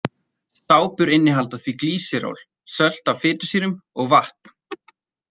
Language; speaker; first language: Icelandic; native; Icelandic